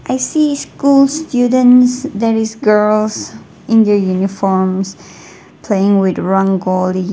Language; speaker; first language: English; non-native, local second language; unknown